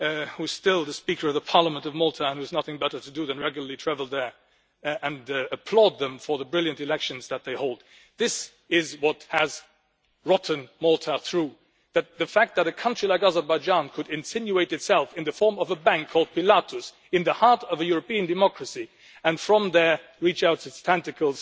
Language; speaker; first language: English; non-native, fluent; Luxembourgish